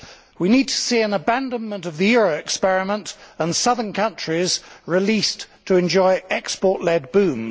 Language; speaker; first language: English; native; English